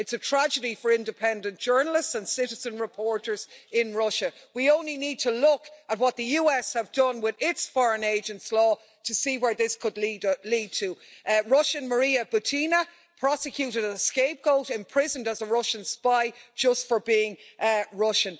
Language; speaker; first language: English; native; English